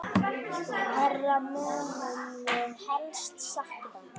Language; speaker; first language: Icelandic; native; Icelandic